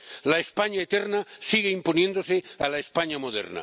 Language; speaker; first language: Spanish; non-native, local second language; Catalan